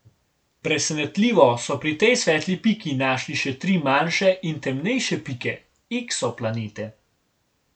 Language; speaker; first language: Slovenian; native; Slovenian